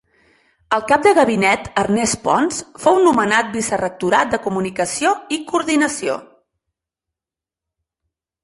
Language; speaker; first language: Catalan; non-native, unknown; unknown